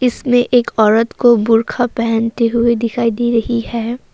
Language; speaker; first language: Hindi; non-native, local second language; Assamese